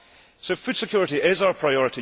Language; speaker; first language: English; early bilingual, heritage; English